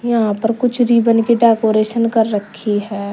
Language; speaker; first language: Hindi; native; Hindi